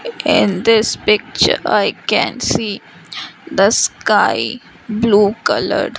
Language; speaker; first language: English; non-native, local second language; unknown